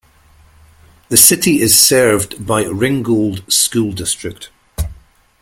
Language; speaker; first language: English; native; English